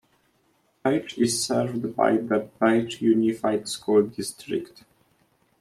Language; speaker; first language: English; non-native, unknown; Polish